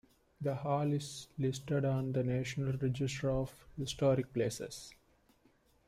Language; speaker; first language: English; non-native, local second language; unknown